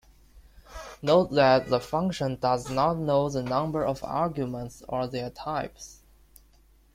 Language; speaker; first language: English; non-native, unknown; Chinese